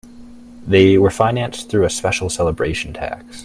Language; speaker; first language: English; native; English